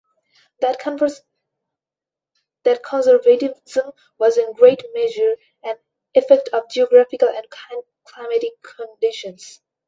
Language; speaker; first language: English; non-native, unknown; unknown